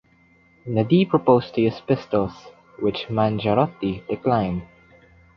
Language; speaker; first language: English; non-native, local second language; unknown